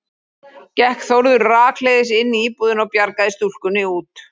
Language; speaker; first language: Icelandic; native; Icelandic